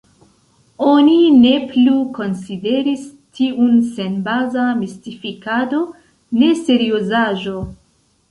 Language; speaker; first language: Esperanto; non-native, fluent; Central Kurdish